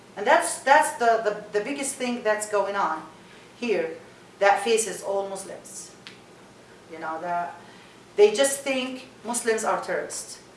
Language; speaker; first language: English; non-native, fluent; Arabic